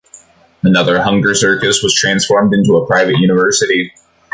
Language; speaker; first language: English; native; English